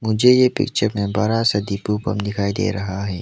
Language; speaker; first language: Hindi; non-native, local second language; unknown